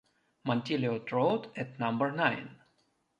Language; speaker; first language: English; non-native, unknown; Russian